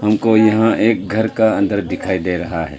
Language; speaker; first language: Hindi; non-native, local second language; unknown